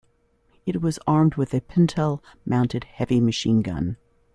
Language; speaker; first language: English; native; English